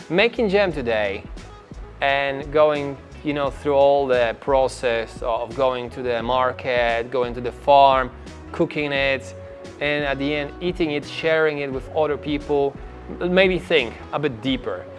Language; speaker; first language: English; non-native, fluent; Polish